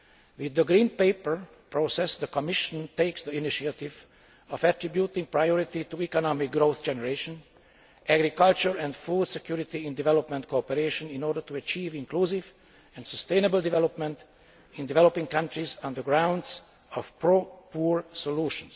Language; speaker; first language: English; non-native, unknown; Hungarian